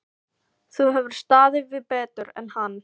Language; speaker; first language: Icelandic; non-native, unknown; Filipino